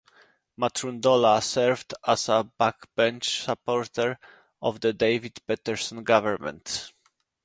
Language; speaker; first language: English; non-native, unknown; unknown